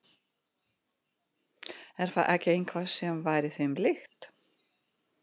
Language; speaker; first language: Icelandic; non-native, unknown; Russian